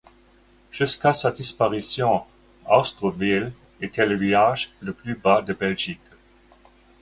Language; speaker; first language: French; non-native, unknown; German